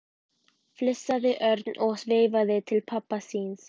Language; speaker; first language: Icelandic; native; Icelandic